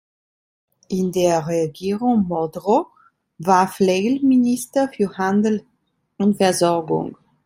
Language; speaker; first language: German; non-native, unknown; Italian